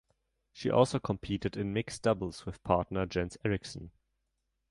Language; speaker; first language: English; non-native, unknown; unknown